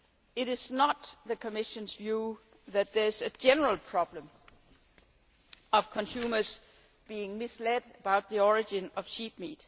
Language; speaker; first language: English; non-native, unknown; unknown